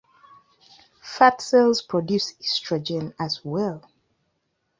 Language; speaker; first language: English; non-native, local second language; Ganda